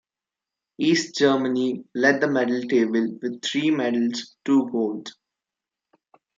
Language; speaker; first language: English; non-native, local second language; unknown